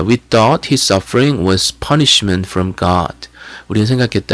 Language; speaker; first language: English; non-native, fluent; Korean